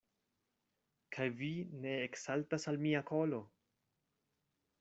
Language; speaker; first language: Esperanto; non-native, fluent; Spanish